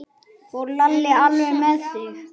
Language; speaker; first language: Icelandic; native; Icelandic